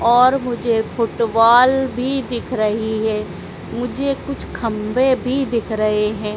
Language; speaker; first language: Hindi; native; Hindi